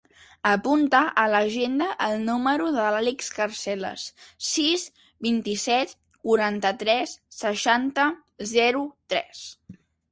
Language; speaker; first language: Catalan; native; Catalan